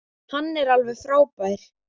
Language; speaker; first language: Icelandic; native; Icelandic